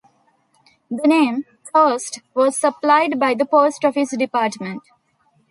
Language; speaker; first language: English; non-native, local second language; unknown